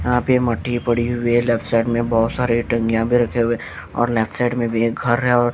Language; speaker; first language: Hindi; native; Hindi